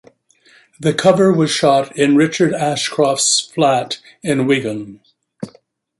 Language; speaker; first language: English; native; English